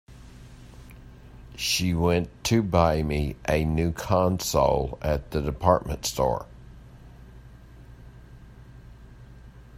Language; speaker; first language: English; native; English